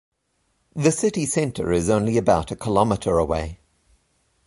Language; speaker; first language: English; native; English